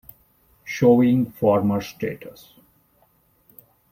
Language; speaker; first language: English; non-native, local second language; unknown